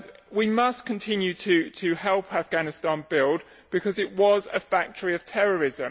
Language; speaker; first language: English; native; English